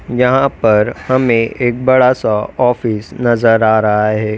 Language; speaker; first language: Hindi; native; Hindi